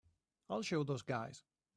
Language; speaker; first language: English; native; English